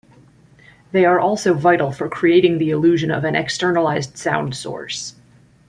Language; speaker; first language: English; native; English